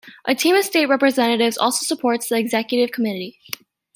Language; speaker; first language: English; native; English